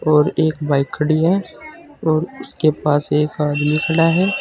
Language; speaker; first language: Hindi; native; Hindi